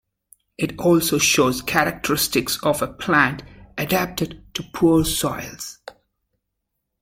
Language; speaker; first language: English; native; English